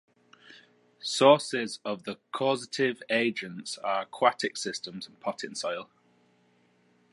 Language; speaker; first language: English; native; English